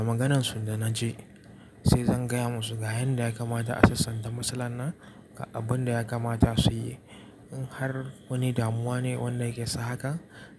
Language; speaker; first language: Hausa; native; Hausa